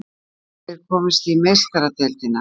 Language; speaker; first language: Icelandic; native; Icelandic